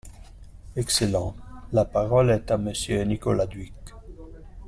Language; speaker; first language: French; non-native, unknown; Italian